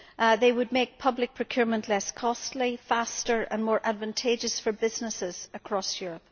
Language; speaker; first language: English; native; English